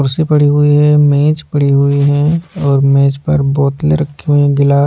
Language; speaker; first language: Hindi; non-native, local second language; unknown